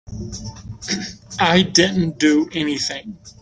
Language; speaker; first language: English; native; English